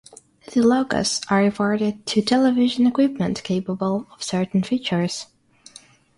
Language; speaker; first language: English; non-native, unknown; Russian